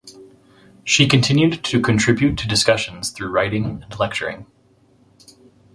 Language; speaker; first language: English; native; English